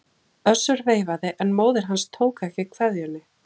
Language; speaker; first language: Icelandic; native; Icelandic